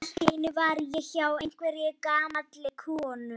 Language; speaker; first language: Icelandic; non-native, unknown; Polish